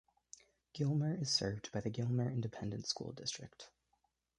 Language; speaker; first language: English; native; English